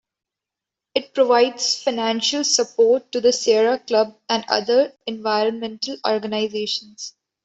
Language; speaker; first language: English; non-native, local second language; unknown